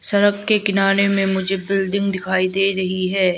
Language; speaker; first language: Hindi; non-native, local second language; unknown